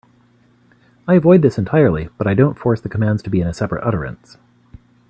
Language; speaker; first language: English; native; English